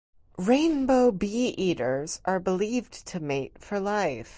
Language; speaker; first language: English; native; English